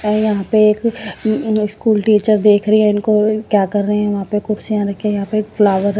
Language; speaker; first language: Hindi; non-native, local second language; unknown